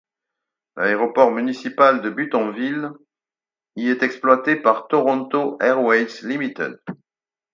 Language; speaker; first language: French; native; French